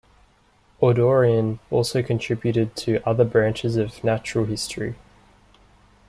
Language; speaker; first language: English; native; English